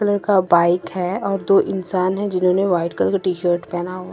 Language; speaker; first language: Hindi; non-native, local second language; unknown